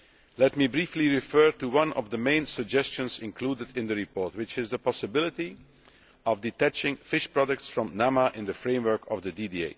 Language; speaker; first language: English; non-native, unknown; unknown